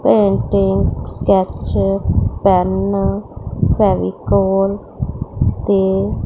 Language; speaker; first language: Hindi; non-native, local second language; Punjabi